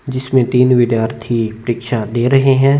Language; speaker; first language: Hindi; non-native, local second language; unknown